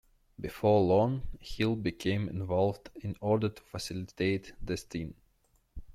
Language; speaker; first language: English; non-native, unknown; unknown